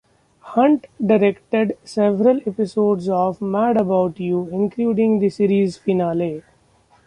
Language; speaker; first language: English; non-native, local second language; Marathi